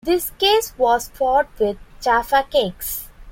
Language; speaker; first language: English; non-native, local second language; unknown